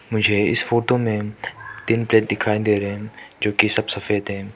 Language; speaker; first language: Hindi; non-native, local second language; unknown